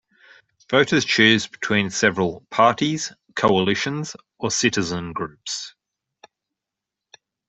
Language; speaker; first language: English; native; English